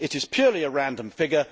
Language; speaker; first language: English; native; English